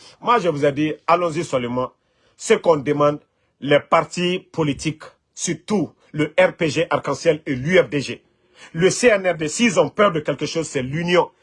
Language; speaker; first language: French; non-native, local second language; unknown